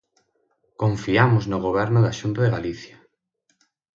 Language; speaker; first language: Galician; native; Galician